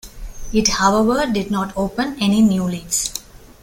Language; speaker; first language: English; non-native, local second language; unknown